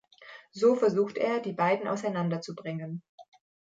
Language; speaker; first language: German; native; German